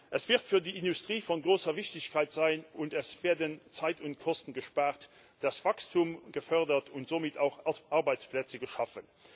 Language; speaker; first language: German; non-native, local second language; Luxembourgish